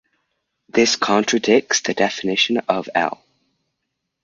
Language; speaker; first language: English; native; English